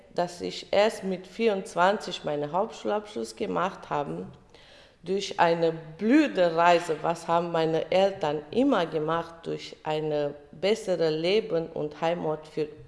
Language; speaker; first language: German; non-native, fluent; Romany